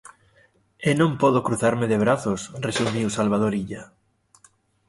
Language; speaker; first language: Galician; native; Galician